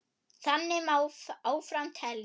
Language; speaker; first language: Icelandic; non-native, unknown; German